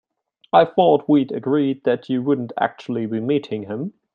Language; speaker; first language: English; non-native, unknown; German